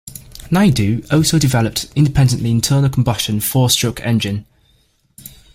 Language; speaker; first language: English; native; English